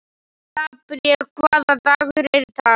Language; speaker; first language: Icelandic; non-native, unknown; Slovak